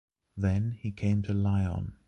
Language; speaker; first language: English; native; English